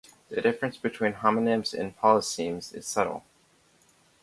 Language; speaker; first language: English; native; English